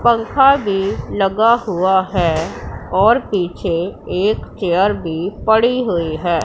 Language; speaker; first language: Hindi; non-native, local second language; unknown